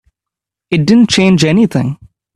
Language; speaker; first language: English; non-native, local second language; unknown